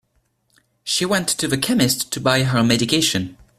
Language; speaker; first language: English; non-native, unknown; French